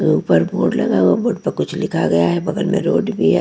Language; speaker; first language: Hindi; non-native, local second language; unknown